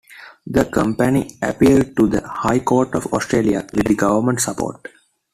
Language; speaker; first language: English; non-native, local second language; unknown